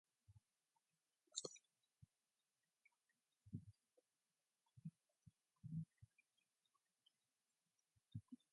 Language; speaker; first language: English; non-native, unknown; Mongolian